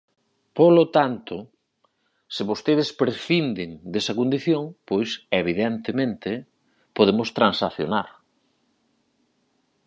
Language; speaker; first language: Galician; native; Galician